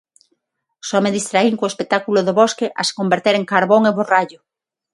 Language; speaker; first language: Galician; non-native, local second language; Spanish